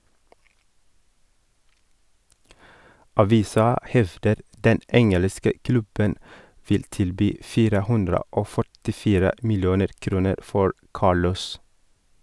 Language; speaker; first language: Norwegian; non-native, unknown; Oromo